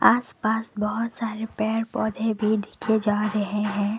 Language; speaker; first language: Hindi; non-native, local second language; Assamese